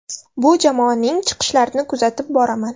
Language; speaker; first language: Uzbek; non-native, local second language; Russian